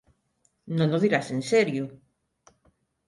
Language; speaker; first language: Galician; non-native, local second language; Spanish